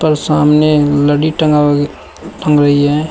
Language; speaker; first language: Hindi; native; Hindi